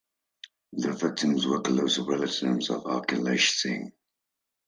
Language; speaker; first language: English; native; English